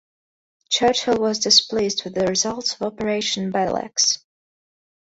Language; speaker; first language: English; non-native, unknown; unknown